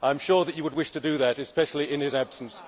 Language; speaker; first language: English; native; English